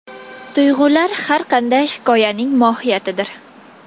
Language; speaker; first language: Uzbek; non-native, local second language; Kazakh